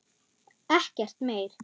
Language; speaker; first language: Icelandic; non-native, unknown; German